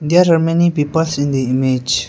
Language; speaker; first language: English; non-native, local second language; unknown